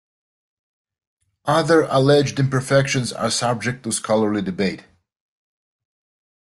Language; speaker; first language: English; native; English